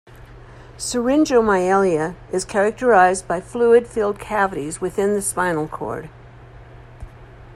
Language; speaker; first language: English; native; English